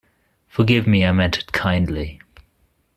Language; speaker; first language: English; non-native, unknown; German